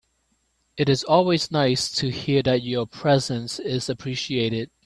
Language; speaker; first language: English; non-native, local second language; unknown